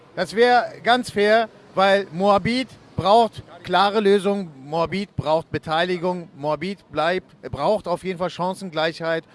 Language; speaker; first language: German; early bilingual, other home language; Turkish